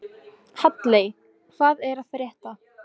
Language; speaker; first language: Icelandic; non-native, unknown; Polish